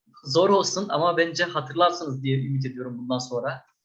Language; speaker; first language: Turkish; native; Turkish